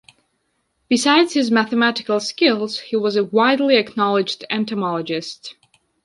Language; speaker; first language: English; non-native, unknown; Georgian